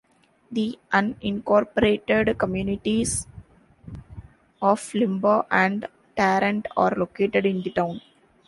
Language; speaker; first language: English; non-native, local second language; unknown